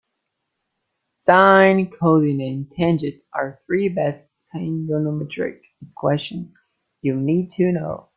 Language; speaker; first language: English; native; English